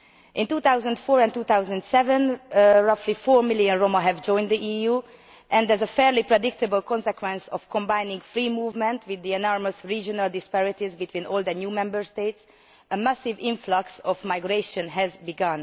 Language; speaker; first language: English; non-native, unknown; Hungarian